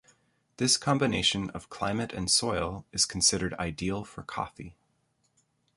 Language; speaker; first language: English; native; English